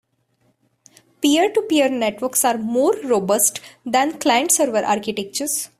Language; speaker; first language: English; non-native, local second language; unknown